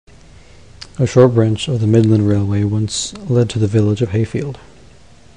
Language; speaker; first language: English; non-native, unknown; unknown